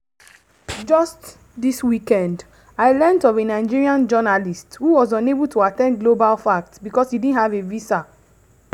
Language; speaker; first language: English; non-native, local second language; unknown